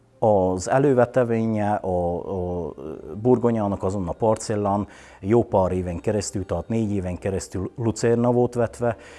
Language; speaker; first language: Hungarian; native; Hungarian